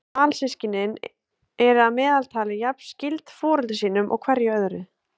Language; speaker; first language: Icelandic; native; Icelandic